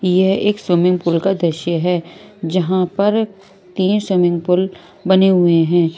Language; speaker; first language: Hindi; non-native, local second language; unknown